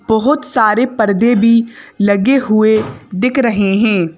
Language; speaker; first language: Hindi; native; Hindi